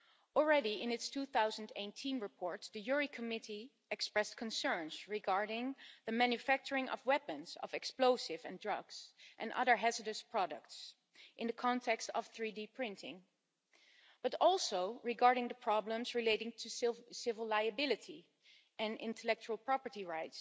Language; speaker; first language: English; non-native, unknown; Dutch